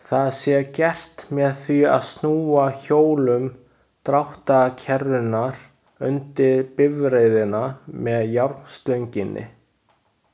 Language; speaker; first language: Icelandic; non-native, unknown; Chinese